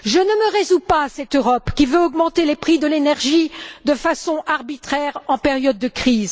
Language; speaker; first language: French; native; French